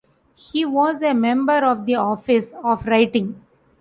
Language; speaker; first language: English; non-native, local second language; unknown